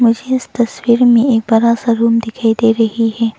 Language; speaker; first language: Hindi; non-native, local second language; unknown